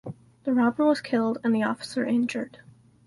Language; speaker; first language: English; native; English